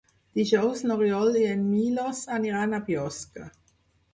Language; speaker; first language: Catalan; non-native, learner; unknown